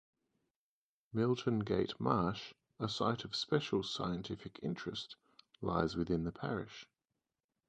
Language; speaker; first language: English; native; English